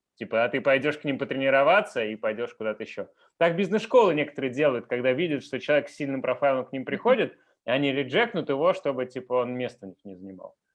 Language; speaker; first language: Russian; native; Russian